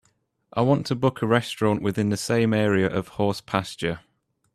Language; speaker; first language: English; native; English